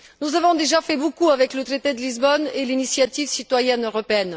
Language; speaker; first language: French; non-native, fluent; Bulgarian